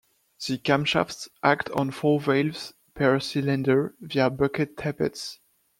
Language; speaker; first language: English; non-native, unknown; French